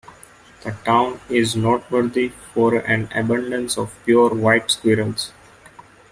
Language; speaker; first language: English; non-native, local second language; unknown